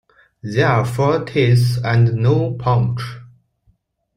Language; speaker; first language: English; non-native, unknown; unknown